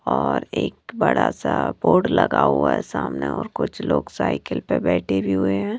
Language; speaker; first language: Hindi; non-native, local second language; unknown